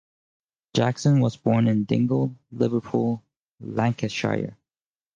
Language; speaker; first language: English; native; English